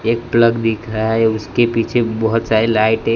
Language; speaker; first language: Hindi; non-native, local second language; Gujarati